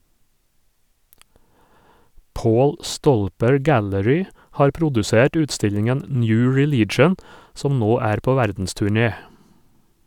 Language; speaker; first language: Norwegian; native; Norwegian